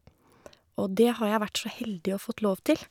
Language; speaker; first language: Norwegian; native; Norwegian